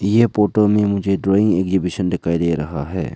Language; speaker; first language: Hindi; non-native, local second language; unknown